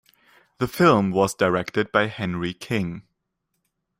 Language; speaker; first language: English; non-native, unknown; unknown